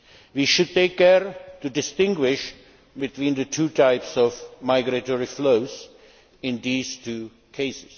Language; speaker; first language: English; non-native, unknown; Czech